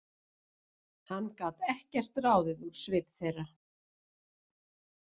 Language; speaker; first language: Icelandic; native; Icelandic